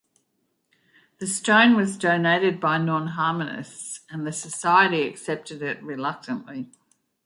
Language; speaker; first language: English; native; English